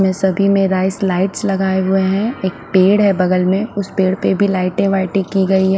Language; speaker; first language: Hindi; non-native, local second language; Punjabi